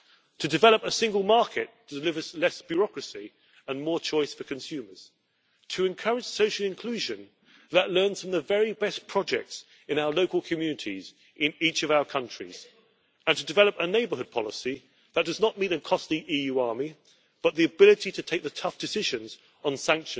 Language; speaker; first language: English; native; English